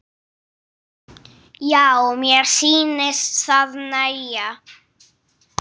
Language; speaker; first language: Icelandic; non-native, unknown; English